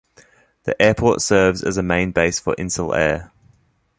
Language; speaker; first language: English; native; English